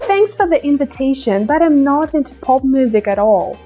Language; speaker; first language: English; non-native, fluent; Russian